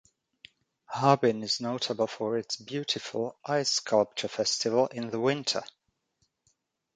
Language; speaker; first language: English; native; English